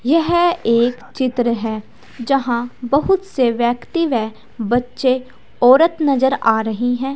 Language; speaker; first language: Hindi; native; Hindi